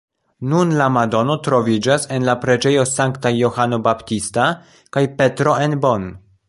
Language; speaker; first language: Esperanto; non-native, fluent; Polish